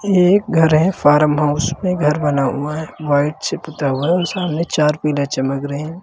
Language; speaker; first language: Hindi; native; Hindi